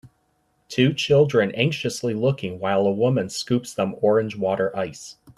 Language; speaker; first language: English; native; English